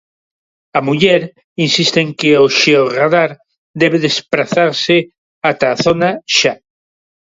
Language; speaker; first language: Galician; non-native, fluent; Spanish